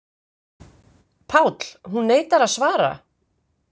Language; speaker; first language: Icelandic; native; Icelandic